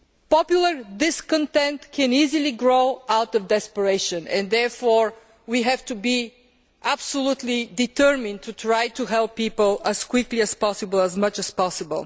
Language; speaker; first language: English; non-native, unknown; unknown